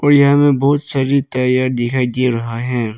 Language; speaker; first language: Hindi; non-native, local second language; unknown